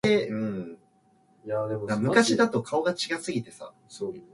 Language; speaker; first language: English; non-native, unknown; Japanese